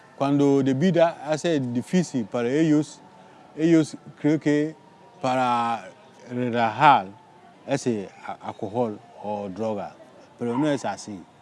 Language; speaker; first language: Spanish; non-native, learner; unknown